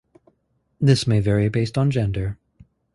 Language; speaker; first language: English; native; English